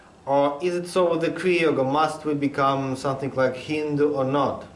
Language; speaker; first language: English; non-native, fluent; Russian